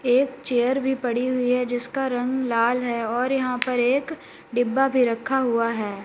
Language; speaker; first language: Hindi; native; Hindi